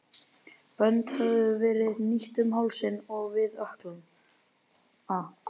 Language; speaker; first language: Icelandic; native; Icelandic